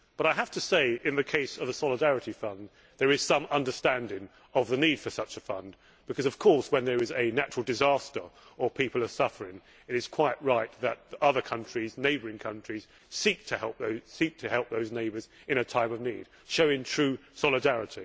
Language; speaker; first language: English; native; English